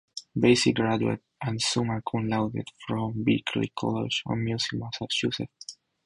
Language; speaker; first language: English; native; English